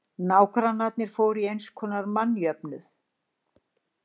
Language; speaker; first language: Icelandic; native; Icelandic